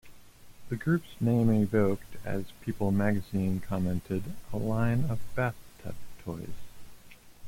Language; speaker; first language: English; native; English